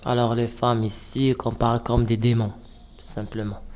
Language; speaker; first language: French; non-native, local second language; Arabic